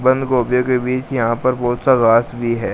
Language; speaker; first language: Hindi; native; Hindi